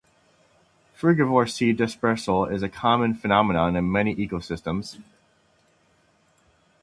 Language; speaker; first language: English; native; English